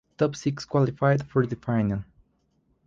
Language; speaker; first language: English; non-native, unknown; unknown